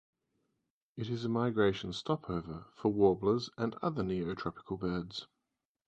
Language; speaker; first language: English; native; English